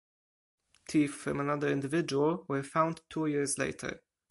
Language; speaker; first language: English; non-native, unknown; Polish